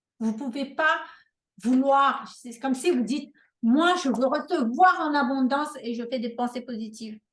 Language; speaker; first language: French; non-native, local second language; Malagasy